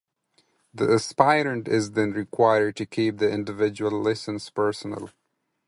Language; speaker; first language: English; non-native, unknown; Pashto